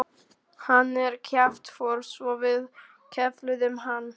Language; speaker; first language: Icelandic; non-native, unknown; Polish